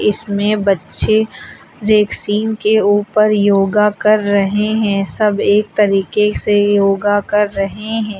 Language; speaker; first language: Hindi; native; Hindi